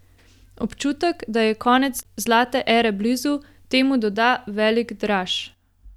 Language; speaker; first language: Slovenian; native; Slovenian